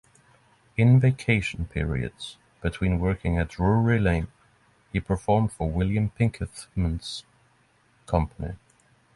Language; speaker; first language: English; non-native, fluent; Norwegian